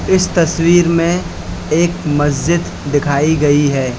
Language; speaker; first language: Hindi; native; Hindi